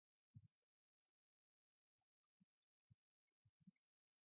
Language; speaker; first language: English; non-native, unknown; Mongolian